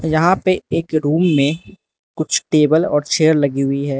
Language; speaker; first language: Hindi; non-native, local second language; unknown